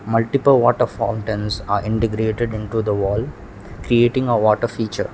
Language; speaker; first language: English; non-native, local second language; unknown